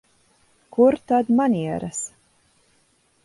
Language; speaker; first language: Latvian; early bilingual, heritage; Latvian